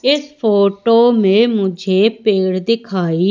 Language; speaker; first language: Hindi; native; Hindi